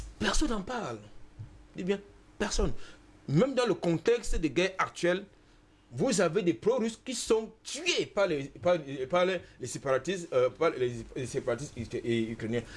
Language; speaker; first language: French; non-native, local second language; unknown